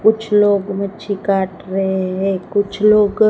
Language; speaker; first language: Hindi; non-native, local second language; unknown